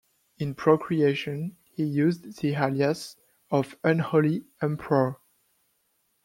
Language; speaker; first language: English; non-native, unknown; French